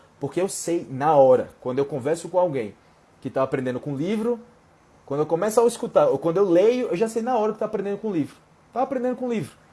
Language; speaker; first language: Portuguese; non-native, fluent; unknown